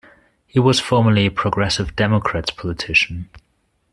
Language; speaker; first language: English; non-native, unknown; German